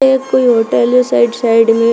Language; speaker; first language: Hindi; native; Hindi